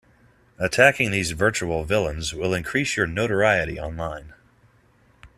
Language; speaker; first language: English; native; English